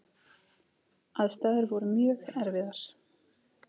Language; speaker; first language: Icelandic; native; Icelandic